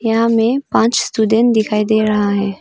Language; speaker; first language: Hindi; early bilingual, other home language; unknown